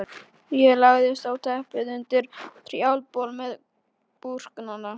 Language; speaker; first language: Icelandic; non-native, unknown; Polish